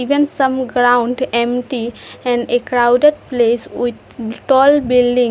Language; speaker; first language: English; non-native, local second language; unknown